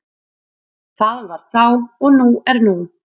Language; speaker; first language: Icelandic; native; Icelandic